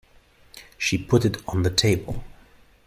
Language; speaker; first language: English; non-native, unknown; German